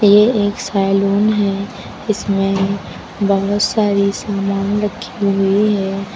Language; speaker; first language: Hindi; native; Hindi